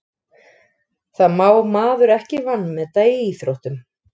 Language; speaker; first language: Icelandic; native; Icelandic